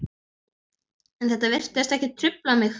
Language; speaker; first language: Icelandic; native; Icelandic